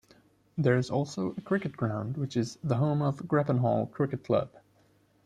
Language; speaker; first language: English; non-native, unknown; German